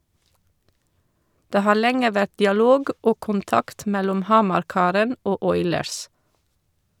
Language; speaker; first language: Norwegian; non-native, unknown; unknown